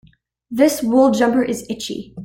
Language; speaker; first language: English; native; English